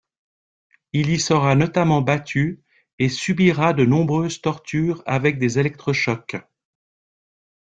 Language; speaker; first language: French; native; French